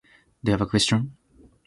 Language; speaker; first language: English; non-native, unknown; Japanese